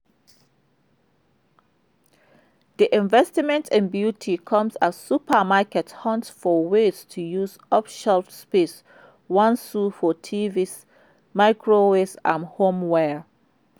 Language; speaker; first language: English; non-native, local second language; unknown